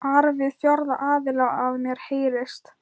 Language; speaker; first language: Icelandic; non-native, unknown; Thai